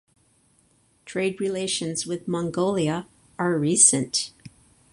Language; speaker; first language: English; native; English